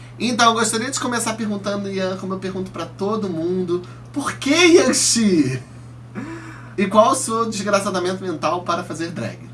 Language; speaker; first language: Portuguese; native; Portuguese